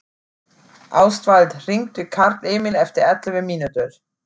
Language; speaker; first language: Icelandic; non-native, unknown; German